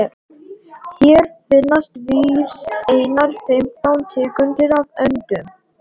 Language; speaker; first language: Icelandic; non-native, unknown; Latvian